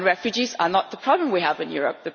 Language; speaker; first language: English; non-native, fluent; German